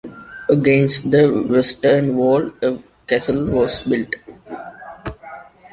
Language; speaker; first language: English; non-native, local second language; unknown